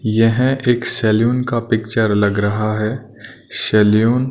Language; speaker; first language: Hindi; non-native, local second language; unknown